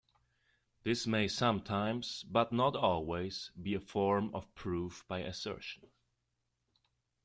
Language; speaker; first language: English; non-native, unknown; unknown